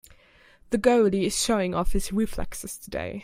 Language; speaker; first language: English; non-native, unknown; German